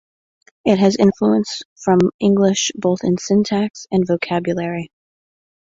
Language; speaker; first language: English; native; English